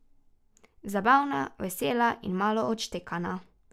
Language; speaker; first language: Slovenian; native; Slovenian